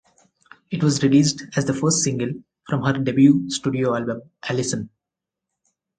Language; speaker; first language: English; non-native, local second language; Telugu